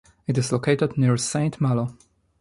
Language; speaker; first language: English; non-native, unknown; Polish